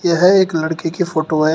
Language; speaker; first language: Hindi; native; Hindi